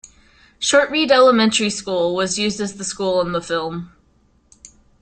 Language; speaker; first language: English; native; English